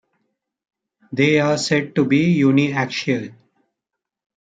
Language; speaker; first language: English; non-native, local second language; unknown